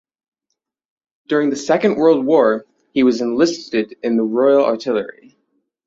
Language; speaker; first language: English; native; English